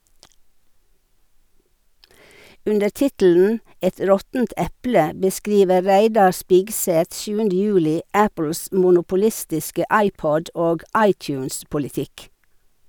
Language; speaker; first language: Norwegian; native; Norwegian